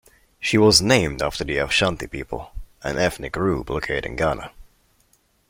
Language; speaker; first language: English; non-native, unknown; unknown